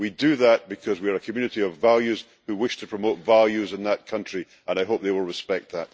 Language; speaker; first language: English; native; English